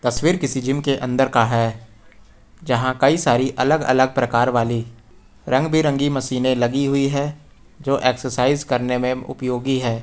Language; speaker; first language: Hindi; native; Hindi